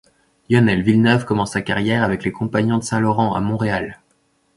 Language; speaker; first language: French; native; French